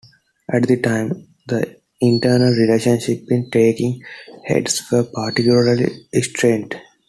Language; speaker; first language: English; non-native, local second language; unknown